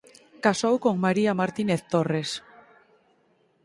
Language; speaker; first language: Galician; native; Galician